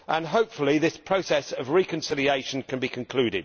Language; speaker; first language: English; native; English